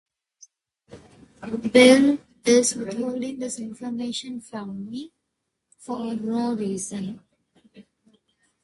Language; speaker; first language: English; native; English